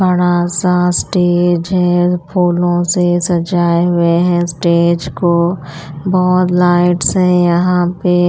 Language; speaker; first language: Hindi; non-native, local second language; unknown